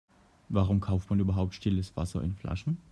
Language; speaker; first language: German; native; German